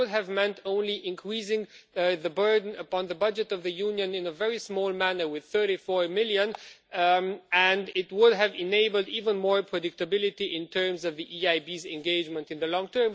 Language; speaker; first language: English; non-native, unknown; Romanian